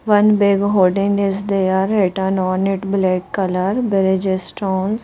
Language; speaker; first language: English; non-native, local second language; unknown